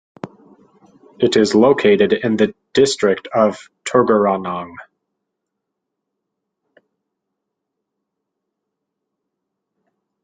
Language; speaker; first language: English; native; English